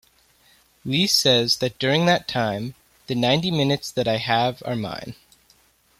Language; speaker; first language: English; native; English